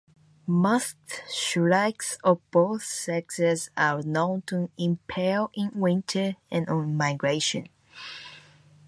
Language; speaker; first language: English; non-native, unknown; Japanese